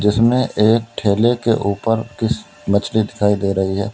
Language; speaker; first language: Hindi; native; Hindi